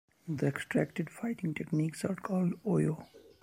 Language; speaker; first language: English; non-native, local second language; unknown